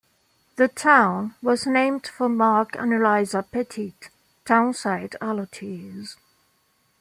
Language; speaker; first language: English; non-native, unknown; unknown